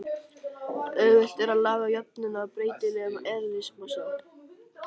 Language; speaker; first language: Icelandic; native; Icelandic